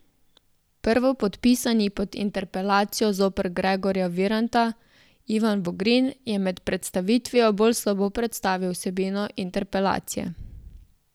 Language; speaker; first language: Slovenian; native; Slovenian